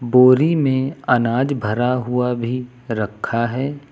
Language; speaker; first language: Hindi; native; Hindi